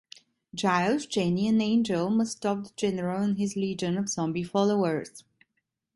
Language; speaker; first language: English; non-native, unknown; Italian